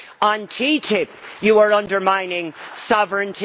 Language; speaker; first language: English; native; English